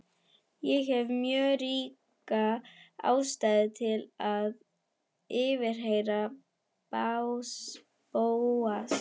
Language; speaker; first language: Icelandic; non-native, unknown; German